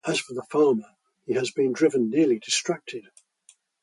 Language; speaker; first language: English; native; English